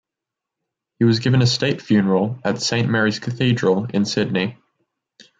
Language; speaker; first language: English; native; English